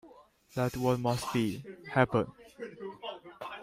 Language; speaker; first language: English; native; English